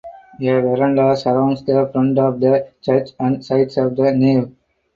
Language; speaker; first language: English; non-native, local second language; Tamil